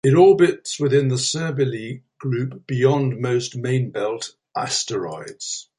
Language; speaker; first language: English; native; English